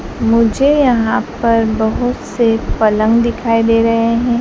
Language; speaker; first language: Hindi; native; Hindi